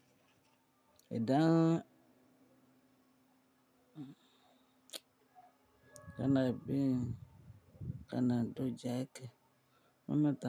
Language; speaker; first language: Hausa; non-native, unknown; Yoruba